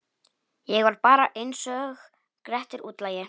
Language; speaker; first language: Icelandic; non-native, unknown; Polish